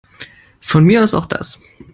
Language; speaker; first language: English; non-native, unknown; German